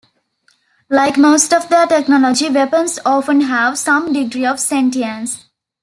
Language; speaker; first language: English; non-native, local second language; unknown